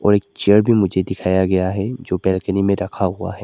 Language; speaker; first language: Hindi; non-native, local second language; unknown